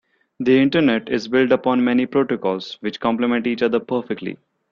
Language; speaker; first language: English; non-native, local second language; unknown